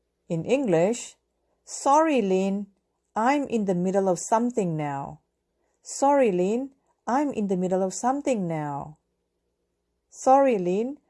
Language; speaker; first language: English; non-native, fluent; Korean